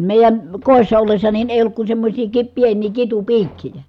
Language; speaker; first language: Finnish; native; Finnish